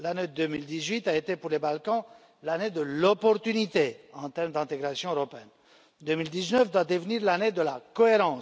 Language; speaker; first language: French; non-native, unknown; Romanian